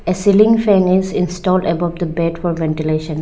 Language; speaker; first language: English; non-native, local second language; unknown